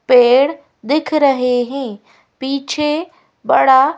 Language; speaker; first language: Hindi; native; Hindi